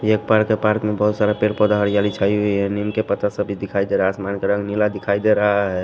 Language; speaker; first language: Hindi; non-native, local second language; Bhojpuri